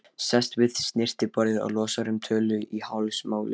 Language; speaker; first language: Icelandic; non-native, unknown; Lithuanian